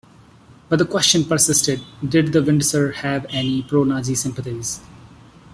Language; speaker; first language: English; non-native, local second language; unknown